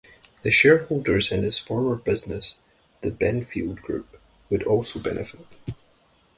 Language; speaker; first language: English; native; English